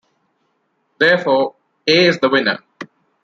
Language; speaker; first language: English; non-native, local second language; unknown